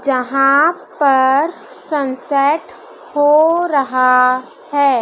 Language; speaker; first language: Hindi; native; Hindi